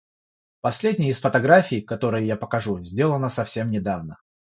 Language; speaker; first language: Russian; non-native, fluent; Georgian